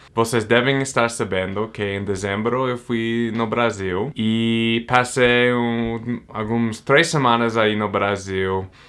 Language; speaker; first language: Portuguese; non-native, fluent; English